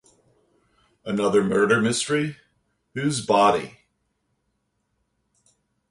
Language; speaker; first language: English; native; English